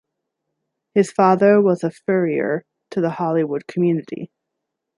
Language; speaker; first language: English; native; English